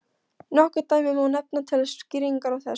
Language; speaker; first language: Icelandic; non-native, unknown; Polish